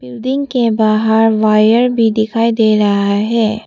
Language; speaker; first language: Hindi; non-native, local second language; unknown